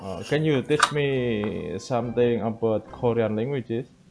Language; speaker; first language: English; non-native, learner; Indonesian